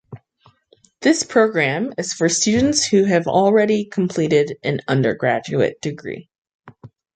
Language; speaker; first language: English; native; English